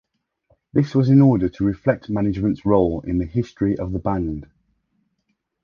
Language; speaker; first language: English; native; English